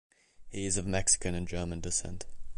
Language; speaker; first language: English; native; English